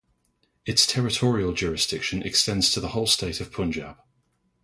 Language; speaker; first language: English; native; English